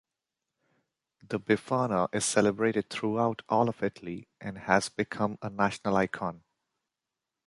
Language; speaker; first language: English; non-native, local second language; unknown